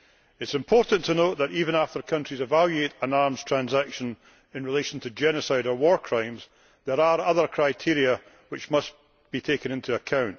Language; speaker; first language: English; native; English